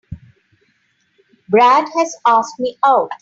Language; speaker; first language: English; non-native, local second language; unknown